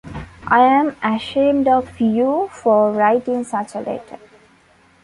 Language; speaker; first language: English; non-native, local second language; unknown